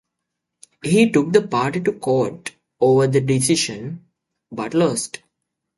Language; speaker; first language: English; native; English